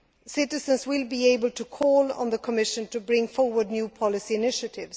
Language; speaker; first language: English; non-native, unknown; Swedish